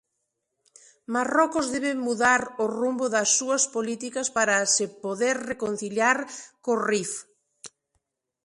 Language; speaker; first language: Galician; non-native, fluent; Spanish